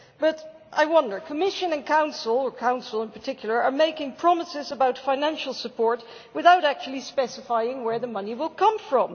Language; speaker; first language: English; non-native, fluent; Dutch